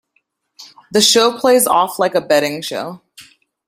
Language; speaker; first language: English; native; English